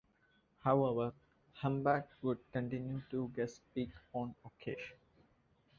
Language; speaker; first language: English; non-native, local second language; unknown